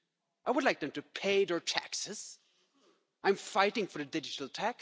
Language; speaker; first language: English; non-native, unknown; Swedish